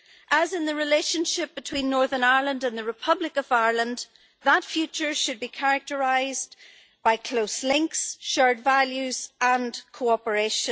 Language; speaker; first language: English; native; English